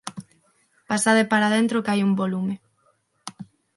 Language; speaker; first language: Galician; non-native, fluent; Spanish